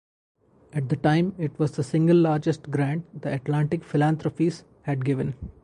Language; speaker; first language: English; non-native, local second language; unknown